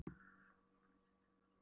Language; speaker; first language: Icelandic; non-native, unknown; Polish